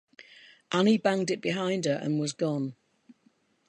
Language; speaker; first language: English; native; English